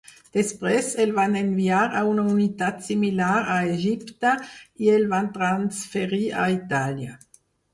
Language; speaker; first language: Catalan; non-native, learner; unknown